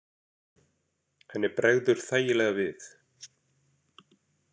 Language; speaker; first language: Icelandic; native; Icelandic